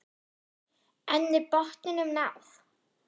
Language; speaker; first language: Icelandic; non-native, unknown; German